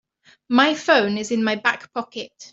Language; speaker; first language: English; native; English